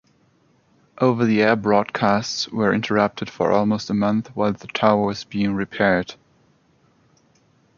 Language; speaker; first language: English; non-native, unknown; German